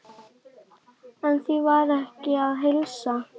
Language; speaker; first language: Icelandic; native; Icelandic